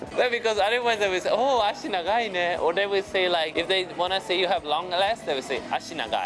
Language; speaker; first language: English; non-native, fluent; Italian